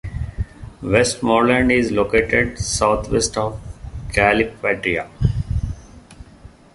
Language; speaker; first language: English; non-native, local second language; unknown